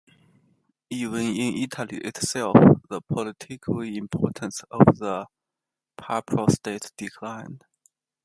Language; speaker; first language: English; non-native, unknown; Chinese